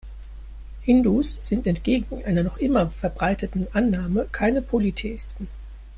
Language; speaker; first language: German; native; German